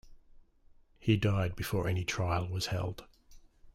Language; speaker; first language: English; native; English